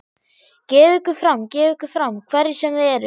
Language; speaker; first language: Icelandic; non-native, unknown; German